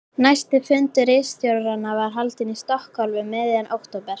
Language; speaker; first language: Icelandic; native; Icelandic